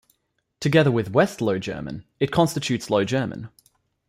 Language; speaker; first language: English; native; English